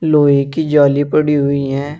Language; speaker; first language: Hindi; native; Hindi